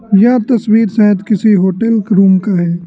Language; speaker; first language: Hindi; non-native, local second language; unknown